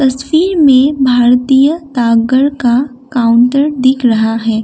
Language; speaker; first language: Hindi; non-native, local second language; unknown